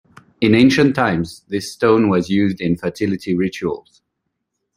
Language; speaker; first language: English; non-native, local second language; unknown